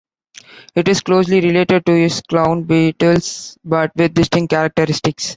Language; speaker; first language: English; non-native, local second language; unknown